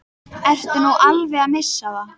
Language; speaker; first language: Icelandic; native; Icelandic